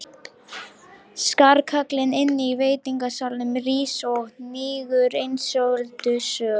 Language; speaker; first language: Icelandic; non-native, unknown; Lithuanian